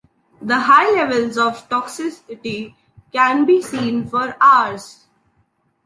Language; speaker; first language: English; non-native, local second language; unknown